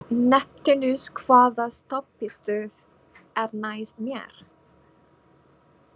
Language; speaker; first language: Icelandic; non-native, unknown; Filipino